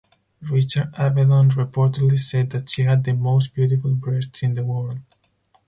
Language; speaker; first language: English; non-native, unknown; Spanish